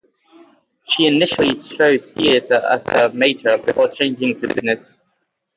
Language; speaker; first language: English; non-native, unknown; Dutch